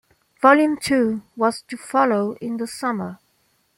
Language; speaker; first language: English; non-native, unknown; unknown